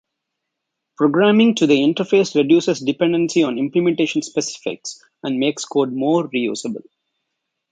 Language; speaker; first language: English; non-native, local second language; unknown